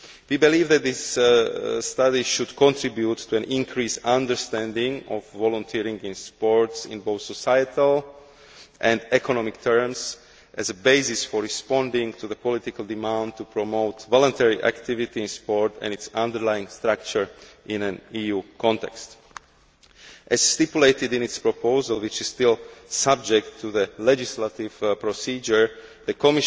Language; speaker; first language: English; non-native, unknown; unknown